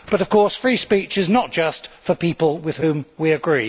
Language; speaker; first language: English; native; English